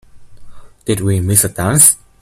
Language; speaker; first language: English; non-native, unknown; Chinese